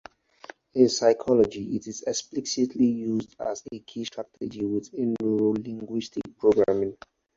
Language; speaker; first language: English; non-native, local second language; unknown